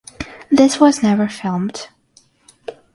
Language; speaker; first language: English; non-native, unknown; Russian